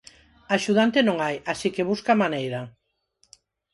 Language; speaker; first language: Galician; non-native, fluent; Spanish